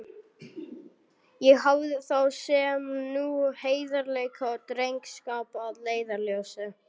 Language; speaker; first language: Icelandic; non-native, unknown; German